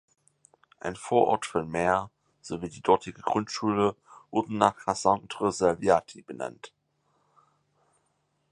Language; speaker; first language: German; native; German